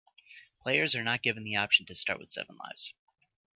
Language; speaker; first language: English; native; English